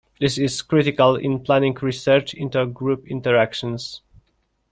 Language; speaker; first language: English; non-native, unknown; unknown